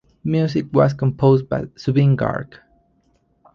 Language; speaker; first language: English; non-native, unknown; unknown